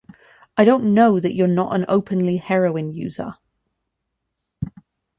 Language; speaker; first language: English; native; English